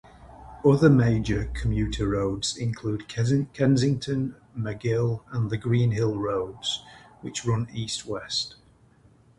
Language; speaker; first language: English; native; English